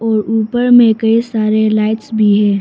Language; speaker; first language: Hindi; non-native, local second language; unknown